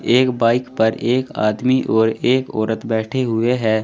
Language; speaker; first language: Hindi; native; Hindi